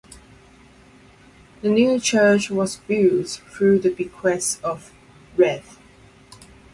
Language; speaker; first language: English; non-native, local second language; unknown